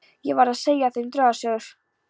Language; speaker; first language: Icelandic; non-native, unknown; Polish